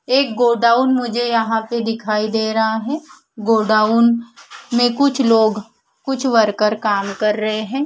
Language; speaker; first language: Hindi; non-native, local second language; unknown